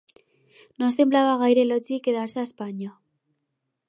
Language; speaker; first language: Catalan; non-native, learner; Spanish